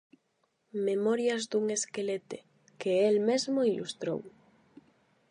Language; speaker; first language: Galician; non-native, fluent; Spanish